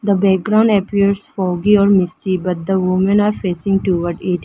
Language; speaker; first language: English; non-native, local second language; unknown